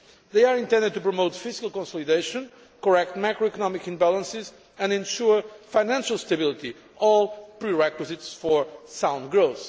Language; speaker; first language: English; non-native, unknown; Portuguese